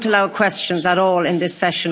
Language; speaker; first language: English; native; English